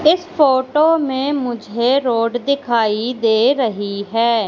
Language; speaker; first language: Hindi; native; Hindi